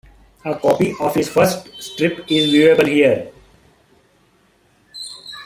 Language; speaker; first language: English; non-native, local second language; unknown